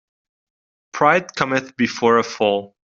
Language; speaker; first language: English; non-native, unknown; Dutch